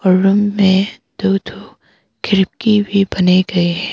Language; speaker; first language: Hindi; early bilingual, other home language; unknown